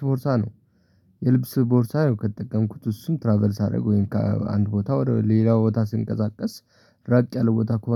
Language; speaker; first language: Amharic; non-native, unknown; Tigrinya